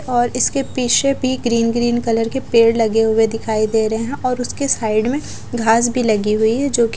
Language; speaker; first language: Hindi; non-native, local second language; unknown